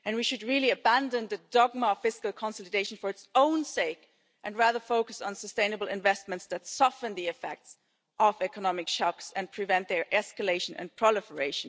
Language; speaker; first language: English; non-native, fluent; German